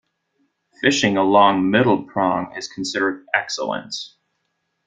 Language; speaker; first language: English; non-native, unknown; German